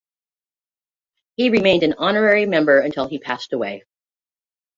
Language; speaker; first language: English; native; English